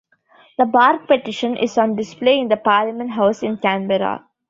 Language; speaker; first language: English; non-native, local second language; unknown